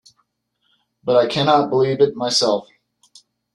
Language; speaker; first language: English; native; English